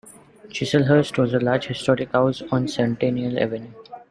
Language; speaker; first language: English; non-native, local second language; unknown